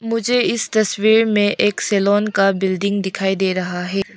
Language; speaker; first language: Hindi; early bilingual, other home language; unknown